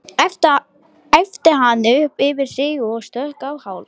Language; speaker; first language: Icelandic; non-native, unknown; Lithuanian